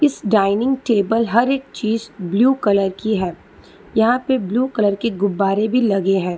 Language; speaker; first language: Hindi; non-native, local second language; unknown